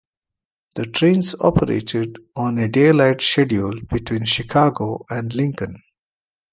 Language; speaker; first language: English; non-native, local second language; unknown